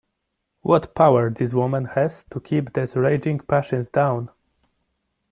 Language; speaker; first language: English; non-native, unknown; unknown